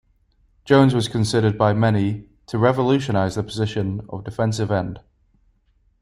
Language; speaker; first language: English; native; English